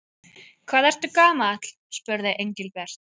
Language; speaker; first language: Icelandic; native; Icelandic